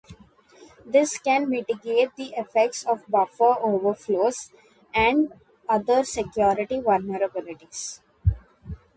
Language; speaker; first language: English; non-native, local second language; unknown